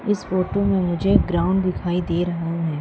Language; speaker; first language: Hindi; native; Hindi